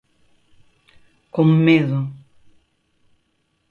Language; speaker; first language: Galician; native; Galician